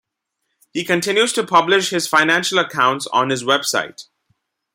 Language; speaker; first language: English; non-native, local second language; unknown